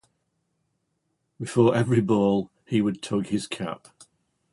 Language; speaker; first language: English; native; English